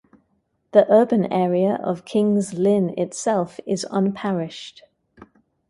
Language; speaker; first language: English; native; English